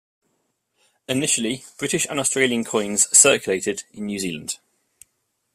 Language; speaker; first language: English; native; English